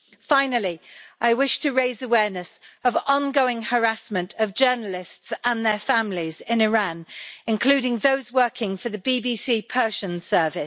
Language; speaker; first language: English; native; English